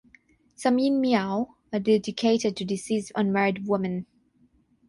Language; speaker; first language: English; non-native, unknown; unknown